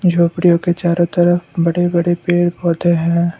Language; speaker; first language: Hindi; non-native, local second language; Assamese